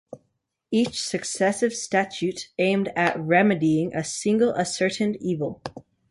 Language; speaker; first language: English; native; English